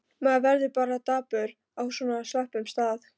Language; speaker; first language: Icelandic; non-native, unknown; Polish